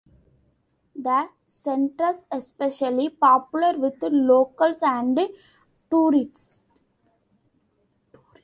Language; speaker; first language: English; non-native, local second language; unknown